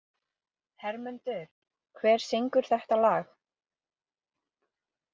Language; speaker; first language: Icelandic; non-native, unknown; English